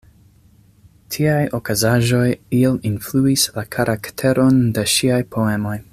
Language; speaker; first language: Esperanto; non-native, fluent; English